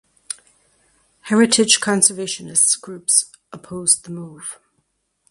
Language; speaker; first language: English; native; English